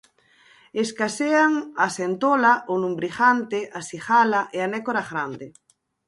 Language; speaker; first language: Galician; native; Galician